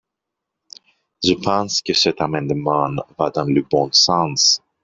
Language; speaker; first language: French; non-native, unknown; English